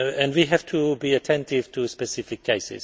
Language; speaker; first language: English; non-native, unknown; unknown